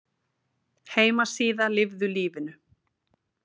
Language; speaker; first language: Icelandic; native; Icelandic